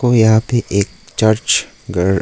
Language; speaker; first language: Hindi; early bilingual, other home language; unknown